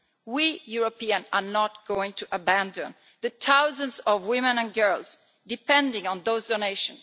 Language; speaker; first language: English; non-native, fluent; Italian